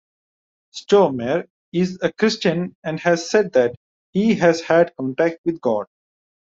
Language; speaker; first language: English; non-native, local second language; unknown